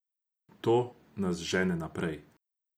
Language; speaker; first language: Slovenian; non-native, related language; Croatian